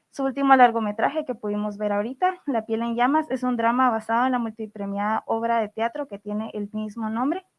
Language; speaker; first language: Spanish; native; Spanish